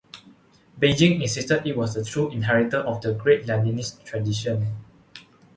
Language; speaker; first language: English; non-native, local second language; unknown